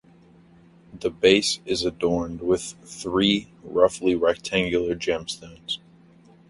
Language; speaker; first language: English; native; English